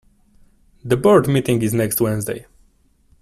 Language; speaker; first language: English; non-native, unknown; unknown